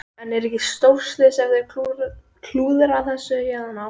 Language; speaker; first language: Icelandic; native; Icelandic